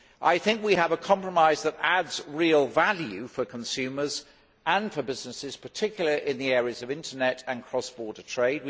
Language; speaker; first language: English; native; English